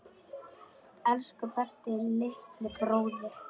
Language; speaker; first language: Icelandic; non-native, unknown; Polish